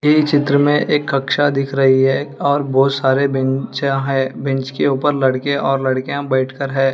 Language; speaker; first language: Hindi; non-native, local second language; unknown